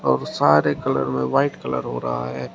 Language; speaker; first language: Hindi; native; Hindi